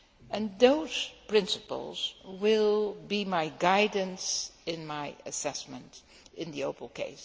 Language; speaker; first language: English; non-native, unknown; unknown